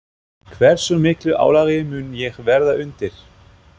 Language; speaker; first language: Icelandic; non-native, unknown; German